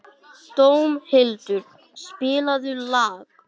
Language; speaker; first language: Icelandic; non-native, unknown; English